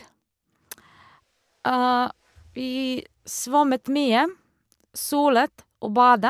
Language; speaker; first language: Norwegian; non-native, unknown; Serbian